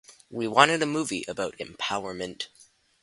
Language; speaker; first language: English; native; English